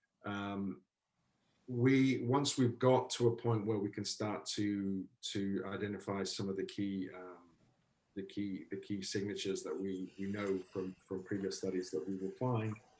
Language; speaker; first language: English; native; English